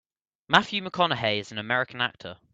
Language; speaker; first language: English; native; English